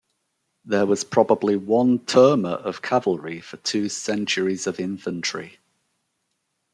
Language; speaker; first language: English; native; English